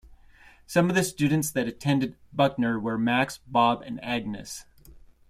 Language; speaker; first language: English; native; English